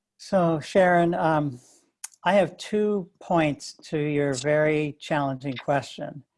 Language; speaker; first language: English; native; English